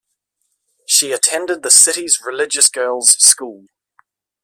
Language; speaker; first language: English; native; English